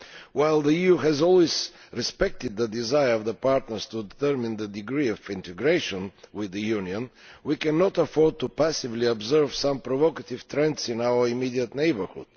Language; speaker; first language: English; non-native, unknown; Bulgarian